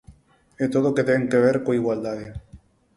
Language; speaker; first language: Galician; non-native, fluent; Spanish